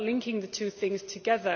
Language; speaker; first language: English; native; English